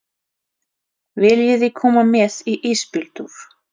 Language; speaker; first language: Icelandic; non-native, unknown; Russian